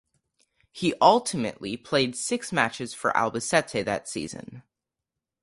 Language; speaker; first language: English; native; English